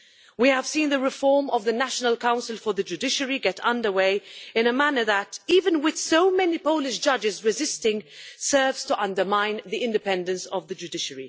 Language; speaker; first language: English; non-native, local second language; Maltese